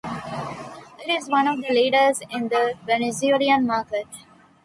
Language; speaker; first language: English; non-native, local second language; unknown